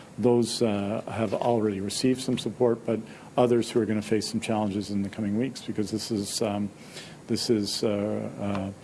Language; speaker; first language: English; native; English